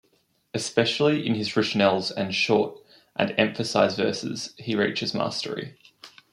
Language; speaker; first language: English; native; English